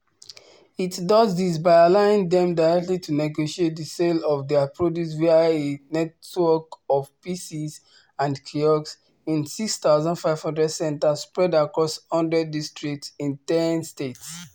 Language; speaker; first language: English; non-native, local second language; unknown